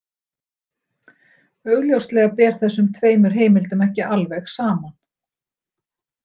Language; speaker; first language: Icelandic; native; Icelandic